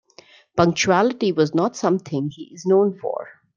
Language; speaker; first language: English; non-native, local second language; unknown